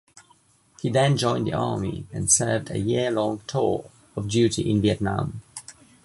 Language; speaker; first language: English; native; English